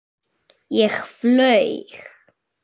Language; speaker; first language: Icelandic; native; Icelandic